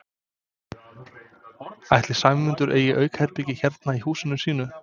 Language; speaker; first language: Icelandic; non-native, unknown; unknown